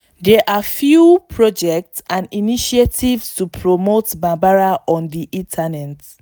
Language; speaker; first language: English; non-native, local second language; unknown